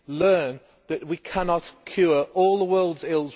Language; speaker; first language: English; native; English